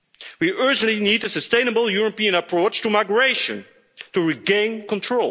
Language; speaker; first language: English; non-native, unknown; Dutch